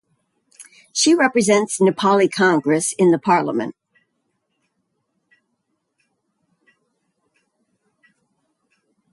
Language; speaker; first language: English; native; English